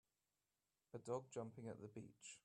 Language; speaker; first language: English; native; English